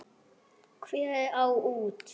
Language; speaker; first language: Icelandic; non-native, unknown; German